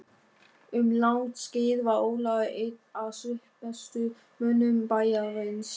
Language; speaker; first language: Icelandic; non-native, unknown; German